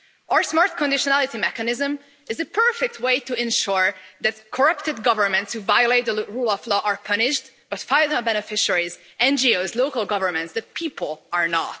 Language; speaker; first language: English; non-native, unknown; Hungarian